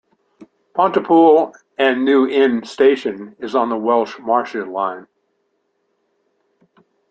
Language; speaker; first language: English; native; English